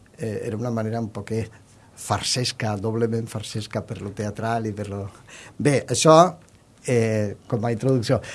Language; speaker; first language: Catalan; non-native, local second language; Spanish